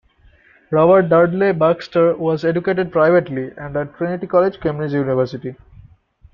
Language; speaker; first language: English; non-native, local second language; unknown